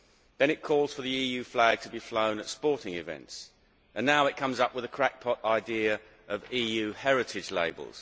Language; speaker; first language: English; native; English